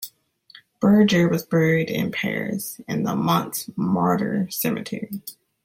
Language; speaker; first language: English; native; English